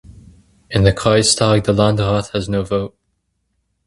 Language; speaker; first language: English; native; English